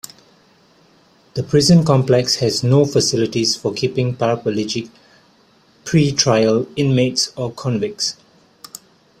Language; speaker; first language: English; non-native, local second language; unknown